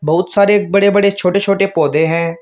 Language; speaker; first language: Hindi; native; Hindi